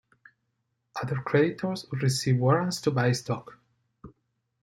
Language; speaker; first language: English; non-native, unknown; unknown